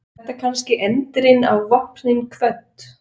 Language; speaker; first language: Icelandic; non-native, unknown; Swiss German